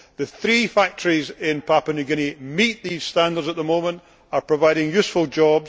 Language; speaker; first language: English; native; English